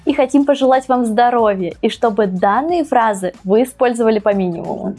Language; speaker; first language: Russian; native; Russian